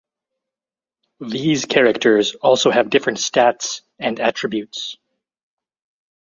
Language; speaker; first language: English; native; English